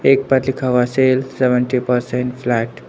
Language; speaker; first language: Hindi; native; Hindi